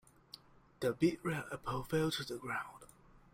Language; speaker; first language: English; non-native, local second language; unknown